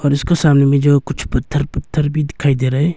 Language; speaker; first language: Hindi; non-native, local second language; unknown